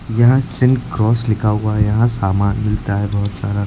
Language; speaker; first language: Hindi; native; Hindi